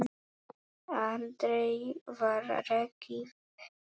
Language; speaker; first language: Icelandic; non-native, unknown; Polish